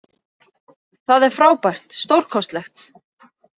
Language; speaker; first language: Icelandic; native; Icelandic